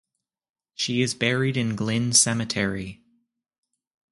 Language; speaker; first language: English; native; English